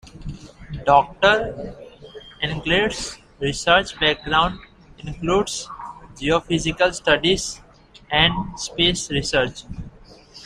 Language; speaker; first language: English; native; English